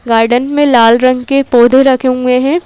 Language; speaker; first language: Hindi; native; Hindi